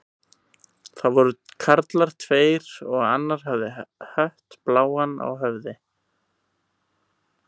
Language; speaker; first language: Icelandic; native; Icelandic